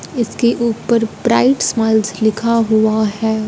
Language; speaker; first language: Hindi; non-native, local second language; Punjabi